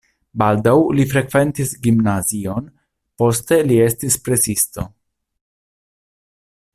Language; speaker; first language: Esperanto; non-native, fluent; Italian